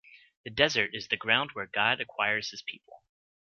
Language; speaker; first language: English; native; English